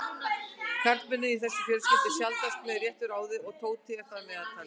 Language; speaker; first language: Icelandic; native; Icelandic